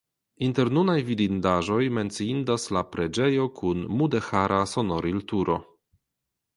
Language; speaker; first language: Esperanto; non-native, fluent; Polish